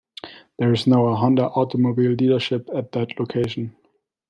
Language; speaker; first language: English; non-native, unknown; German